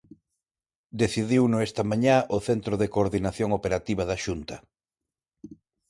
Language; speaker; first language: Galician; non-native, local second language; Spanish